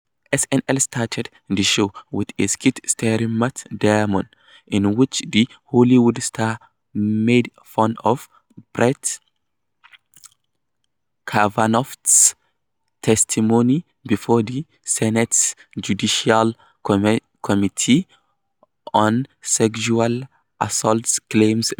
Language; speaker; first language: English; non-native, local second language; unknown